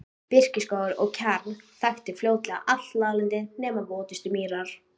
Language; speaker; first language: Icelandic; native; Icelandic